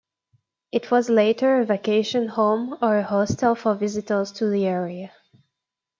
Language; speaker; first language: English; native; English